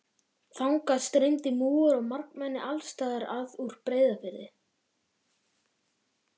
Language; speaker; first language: Icelandic; native; Icelandic